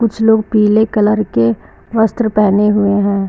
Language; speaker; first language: Hindi; native; Hindi